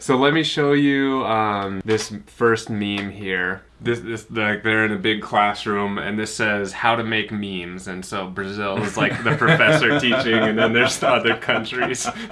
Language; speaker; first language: English; native; English